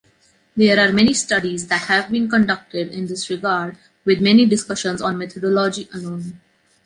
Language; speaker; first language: English; non-native, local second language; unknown